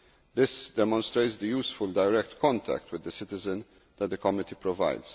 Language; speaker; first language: English; non-native, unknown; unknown